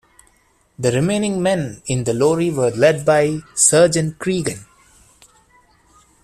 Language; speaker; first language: English; non-native, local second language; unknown